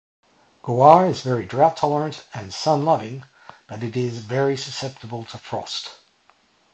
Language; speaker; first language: English; native; English